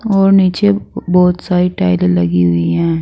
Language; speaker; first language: Hindi; native; Hindi